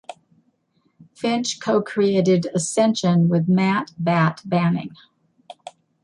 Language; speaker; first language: English; native; English